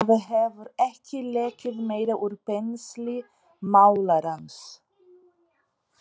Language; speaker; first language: Icelandic; non-native, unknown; Portuguese